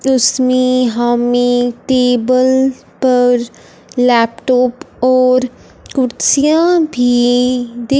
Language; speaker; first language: Hindi; non-native, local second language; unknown